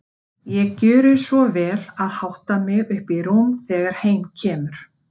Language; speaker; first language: Icelandic; native; Icelandic